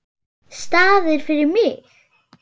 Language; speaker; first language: Icelandic; non-native, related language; Swedish